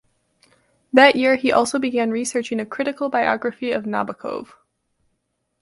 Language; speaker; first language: English; native; English